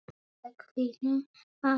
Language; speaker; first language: Icelandic; non-native, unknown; Polish